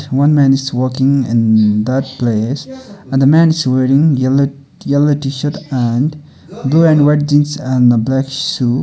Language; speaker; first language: English; non-native, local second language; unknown